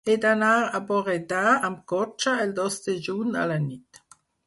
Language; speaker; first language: Catalan; non-native, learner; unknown